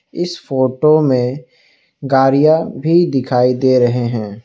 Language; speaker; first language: Hindi; non-native, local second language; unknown